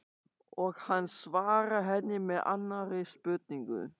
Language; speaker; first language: Icelandic; non-native, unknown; German